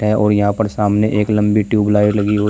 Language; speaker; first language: Hindi; native; Hindi